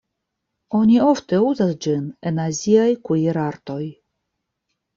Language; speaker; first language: Esperanto; non-native, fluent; Russian